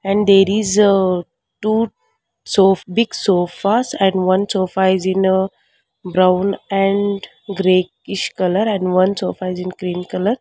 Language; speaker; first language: English; non-native, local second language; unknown